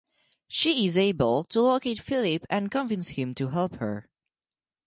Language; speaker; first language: English; non-native, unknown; French